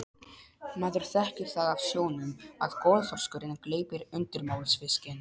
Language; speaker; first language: Icelandic; non-native, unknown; Polish